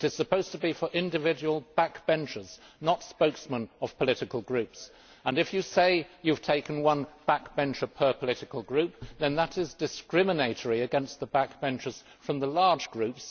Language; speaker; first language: English; native; English